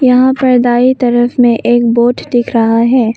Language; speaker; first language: Hindi; non-native, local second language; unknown